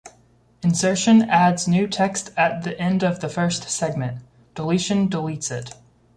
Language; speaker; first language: English; native; English